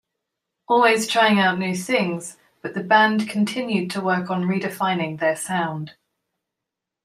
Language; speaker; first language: English; native; English